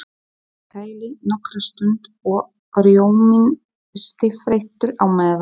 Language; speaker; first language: Icelandic; non-native, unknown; Polish